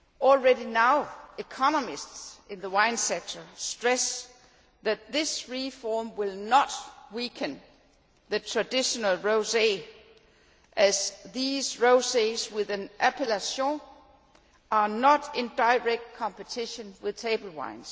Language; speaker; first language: English; non-native, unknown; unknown